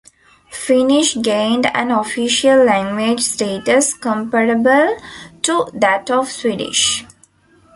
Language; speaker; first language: English; non-native, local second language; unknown